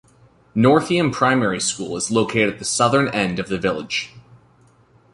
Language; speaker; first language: English; native; English